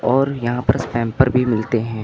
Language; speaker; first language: Hindi; native; Hindi